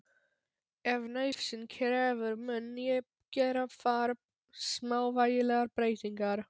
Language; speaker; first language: Icelandic; non-native, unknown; Polish